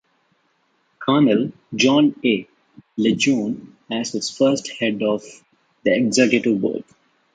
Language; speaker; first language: English; non-native, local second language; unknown